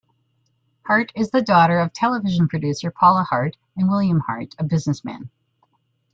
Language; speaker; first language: English; native; English